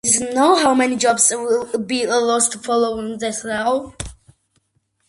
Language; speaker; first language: English; non-native, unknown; Georgian